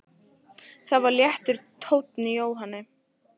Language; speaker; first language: Icelandic; non-native, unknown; Italian